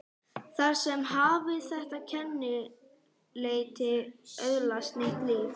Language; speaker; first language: Icelandic; non-native, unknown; English